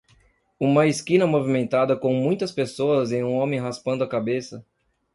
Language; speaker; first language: Portuguese; native; Portuguese